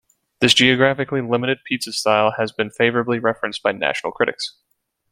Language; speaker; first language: English; native; English